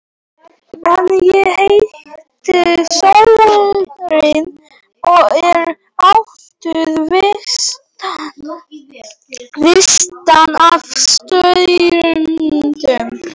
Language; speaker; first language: Icelandic; non-native, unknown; Polish